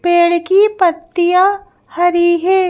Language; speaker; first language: Hindi; native; Hindi